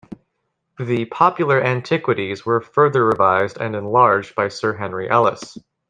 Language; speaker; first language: English; native; English